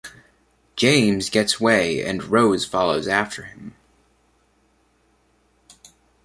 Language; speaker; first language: English; native; English